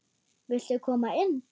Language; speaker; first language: Icelandic; non-native, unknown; German